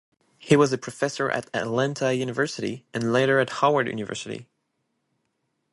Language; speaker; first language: English; non-native, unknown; French